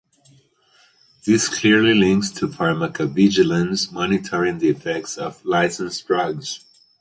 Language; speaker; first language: English; native; English